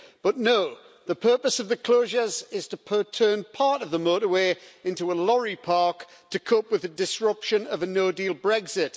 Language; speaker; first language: English; native; English